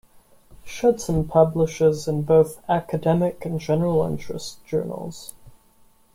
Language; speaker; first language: English; non-native, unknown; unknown